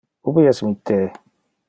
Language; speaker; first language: Interlingua; non-native, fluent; Dutch